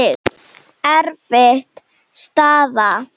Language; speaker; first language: Icelandic; non-native, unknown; Slovenian